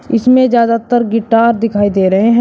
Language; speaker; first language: Hindi; native; Hindi